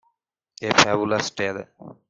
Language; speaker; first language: English; non-native, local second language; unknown